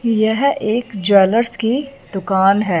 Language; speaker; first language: Hindi; non-native, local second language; Punjabi